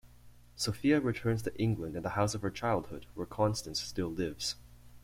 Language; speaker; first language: English; native; English